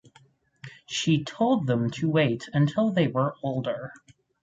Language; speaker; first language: English; native; English